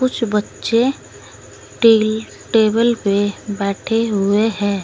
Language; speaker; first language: Hindi; native; Hindi